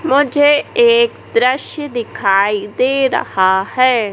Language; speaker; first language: Hindi; native; Hindi